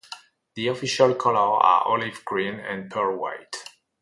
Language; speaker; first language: English; non-native, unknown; French